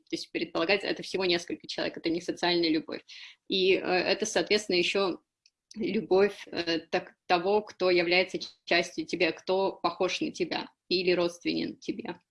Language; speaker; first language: Russian; native; Russian